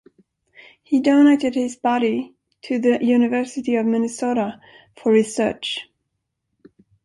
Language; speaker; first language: English; non-native, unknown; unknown